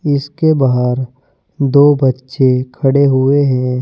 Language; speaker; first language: Hindi; native; Hindi